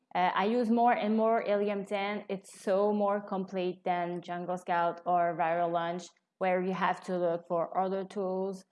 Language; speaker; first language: English; non-native, fluent; French